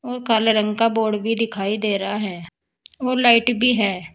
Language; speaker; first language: Hindi; native; Hindi